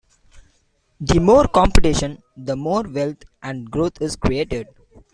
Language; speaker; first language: English; non-native, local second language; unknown